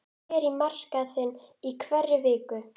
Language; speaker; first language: Icelandic; native; Icelandic